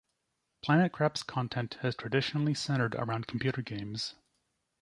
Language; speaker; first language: English; native; English